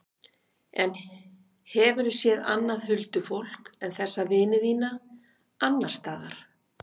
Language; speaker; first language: Icelandic; native; Icelandic